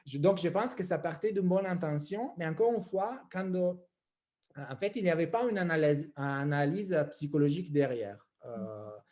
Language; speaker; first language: French; non-native, fluent; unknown